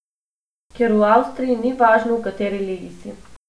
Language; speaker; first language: Slovenian; non-native, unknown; Macedonian